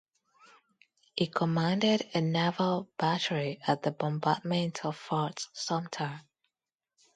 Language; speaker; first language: English; non-native, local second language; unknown